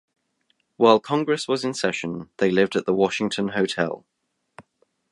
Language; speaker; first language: English; native; English